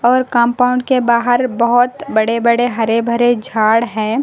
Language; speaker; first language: Hindi; non-native, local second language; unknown